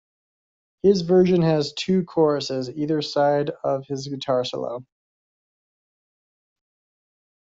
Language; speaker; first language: English; native; English